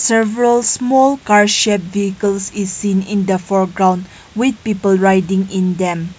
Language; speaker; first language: English; non-native, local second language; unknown